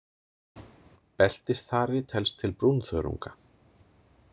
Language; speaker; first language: Icelandic; native; Icelandic